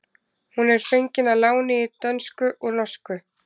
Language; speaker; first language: Icelandic; native; Icelandic